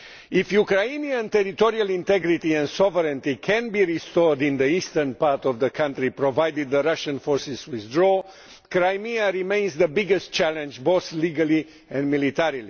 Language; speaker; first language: English; non-native, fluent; Romanian